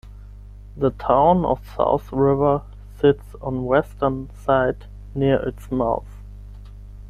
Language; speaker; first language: English; non-native, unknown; German